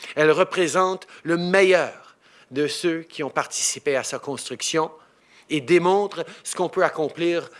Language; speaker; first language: French; early bilingual, heritage; French